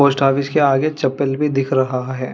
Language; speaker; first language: Hindi; non-native, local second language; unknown